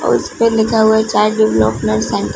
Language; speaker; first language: Hindi; non-native, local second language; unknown